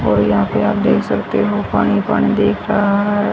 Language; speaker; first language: Hindi; native; Hindi